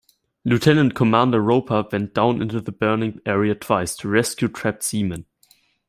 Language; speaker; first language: English; non-native, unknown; German